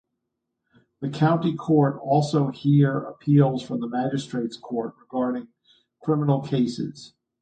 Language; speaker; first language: English; native; English